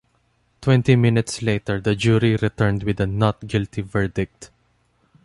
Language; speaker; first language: English; non-native, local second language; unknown